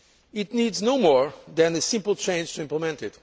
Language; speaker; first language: English; non-native, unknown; Portuguese